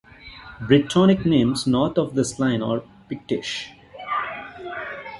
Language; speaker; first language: English; non-native, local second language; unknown